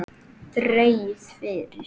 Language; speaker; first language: Icelandic; native; Icelandic